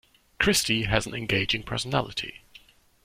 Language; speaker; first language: English; non-native, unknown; German